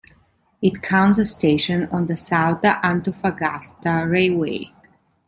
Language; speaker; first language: English; non-native, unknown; Italian